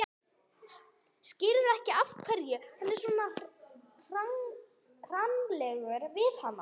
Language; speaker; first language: Icelandic; non-native, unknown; English